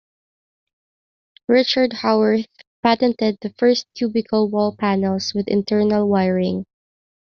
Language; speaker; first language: English; non-native, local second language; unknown